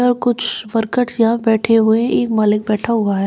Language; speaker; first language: Hindi; native; Hindi